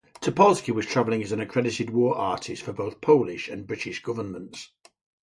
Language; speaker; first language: English; native; English